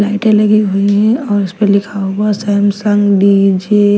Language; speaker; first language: Hindi; non-native, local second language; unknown